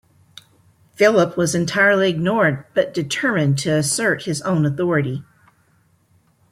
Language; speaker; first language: English; native; English